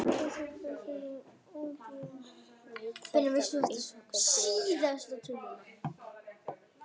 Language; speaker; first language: Icelandic; native; Icelandic